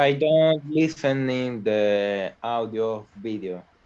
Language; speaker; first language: English; non-native, learner; Spanish